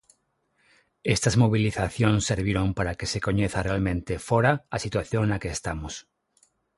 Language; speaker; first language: Galician; non-native, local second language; Spanish